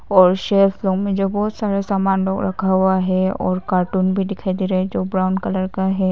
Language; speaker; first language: Hindi; non-native, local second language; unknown